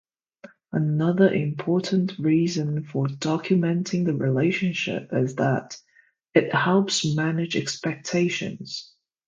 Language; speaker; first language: English; non-native, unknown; Chinese